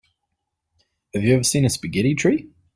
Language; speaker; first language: English; native; English